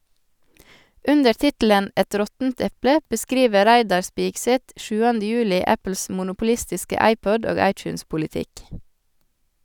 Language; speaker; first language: Norwegian; native; Norwegian